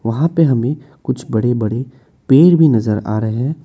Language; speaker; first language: Hindi; non-native, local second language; Assamese